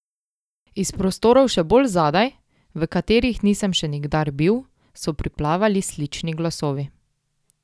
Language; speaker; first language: Slovenian; native; Slovenian